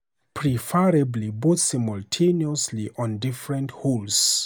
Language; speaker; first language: English; non-native, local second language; Hausa